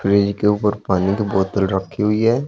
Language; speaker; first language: Hindi; native; Hindi